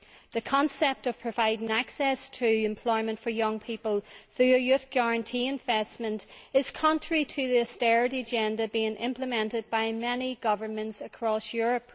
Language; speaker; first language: English; native; English